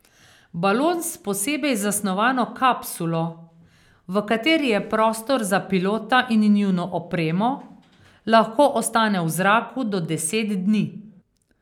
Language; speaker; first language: Slovenian; native; Slovenian